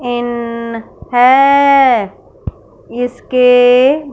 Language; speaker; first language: Hindi; non-native, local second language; Punjabi